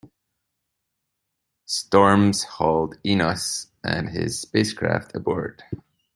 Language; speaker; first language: English; native; English